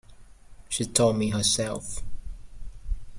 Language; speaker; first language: English; native; English